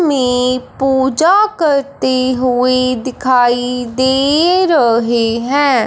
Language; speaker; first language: Hindi; non-native, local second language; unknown